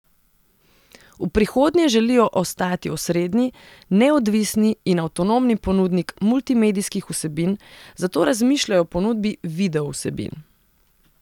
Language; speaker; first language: Slovenian; non-native, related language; Serbian